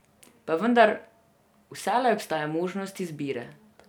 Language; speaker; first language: Slovenian; non-native, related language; Serbian